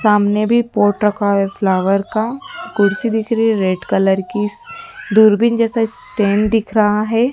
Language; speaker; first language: Hindi; native; Hindi